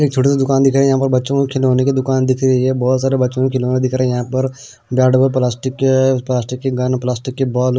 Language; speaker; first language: Hindi; non-native, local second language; Punjabi